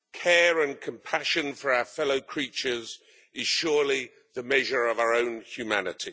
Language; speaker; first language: English; native; English